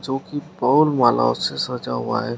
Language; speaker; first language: Hindi; native; Hindi